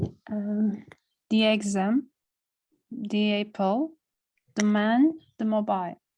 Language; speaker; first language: English; non-native, learner; Turkish